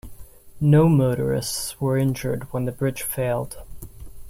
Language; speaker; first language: English; non-native, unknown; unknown